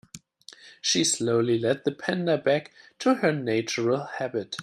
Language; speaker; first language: English; non-native, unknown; German